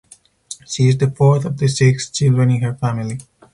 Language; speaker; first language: English; non-native, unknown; Spanish